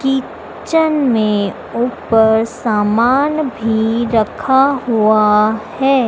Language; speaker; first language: Hindi; native; Hindi